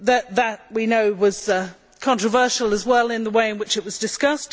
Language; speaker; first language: English; native; English